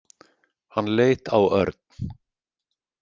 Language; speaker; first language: Icelandic; native; Icelandic